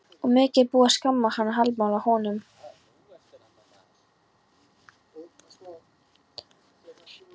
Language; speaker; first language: Icelandic; non-native, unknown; Polish